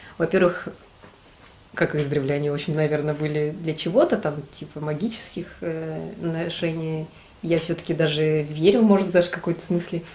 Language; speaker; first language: Russian; native; Russian